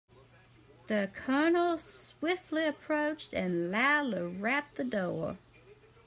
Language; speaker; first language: English; native; English